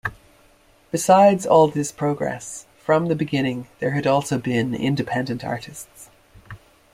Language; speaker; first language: English; native; English